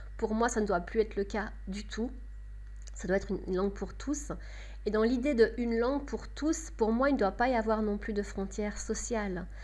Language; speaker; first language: French; native; French